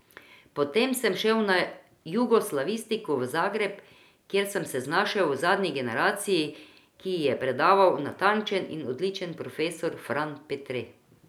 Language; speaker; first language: Slovenian; non-native, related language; Croatian